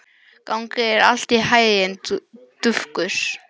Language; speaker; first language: Icelandic; non-native, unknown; English